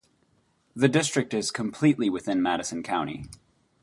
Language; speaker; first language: English; native; English